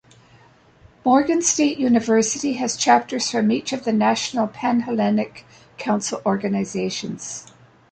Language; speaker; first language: English; native; English